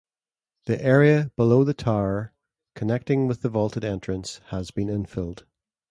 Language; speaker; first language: English; native; English